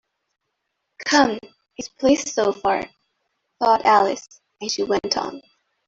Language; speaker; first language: English; non-native, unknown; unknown